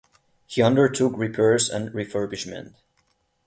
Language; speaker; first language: English; non-native, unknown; Catalan